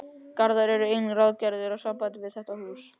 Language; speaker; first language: Icelandic; native; Icelandic